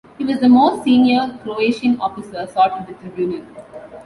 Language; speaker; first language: English; non-native, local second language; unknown